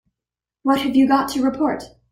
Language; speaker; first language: English; native; English